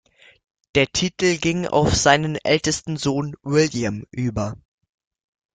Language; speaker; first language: German; native; German